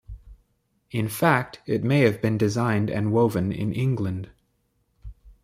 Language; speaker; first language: English; native; English